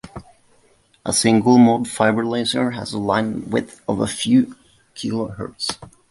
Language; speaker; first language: English; native; English